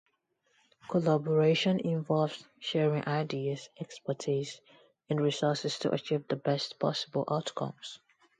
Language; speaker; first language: English; non-native, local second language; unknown